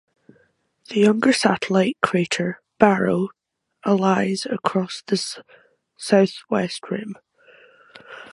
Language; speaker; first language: English; native; English